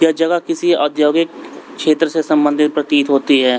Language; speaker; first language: Hindi; native; Hindi